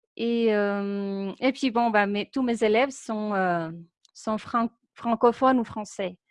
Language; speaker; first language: French; non-native, fluent; Spanish